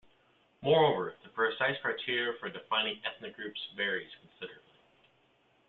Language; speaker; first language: English; native; English